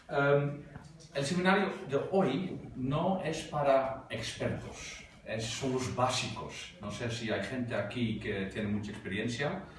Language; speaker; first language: Spanish; non-native, fluent; Dutch